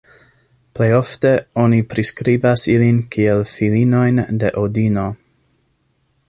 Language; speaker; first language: Esperanto; non-native, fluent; English